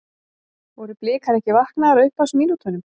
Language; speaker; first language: Icelandic; native; Icelandic